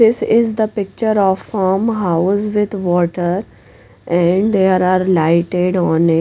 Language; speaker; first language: English; non-native, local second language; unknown